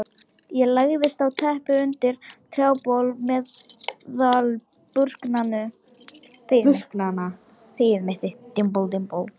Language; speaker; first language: Icelandic; non-native, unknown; Lithuanian